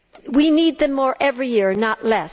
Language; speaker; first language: English; native; English